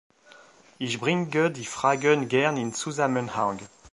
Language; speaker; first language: German; non-native, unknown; French